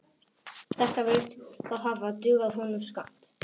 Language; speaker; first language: Icelandic; non-native, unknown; Polish